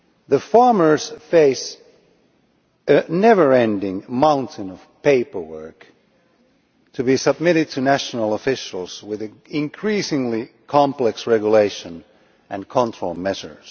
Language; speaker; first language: English; non-native, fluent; Finnish